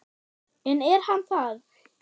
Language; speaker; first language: Icelandic; non-native, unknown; German